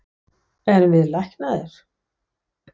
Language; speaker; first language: Icelandic; non-native, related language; Danish